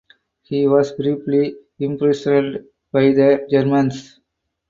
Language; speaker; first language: English; non-native, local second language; Tamil